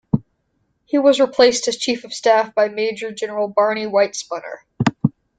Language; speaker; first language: English; native; English